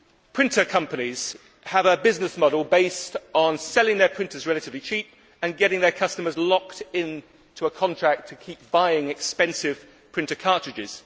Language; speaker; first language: English; native; English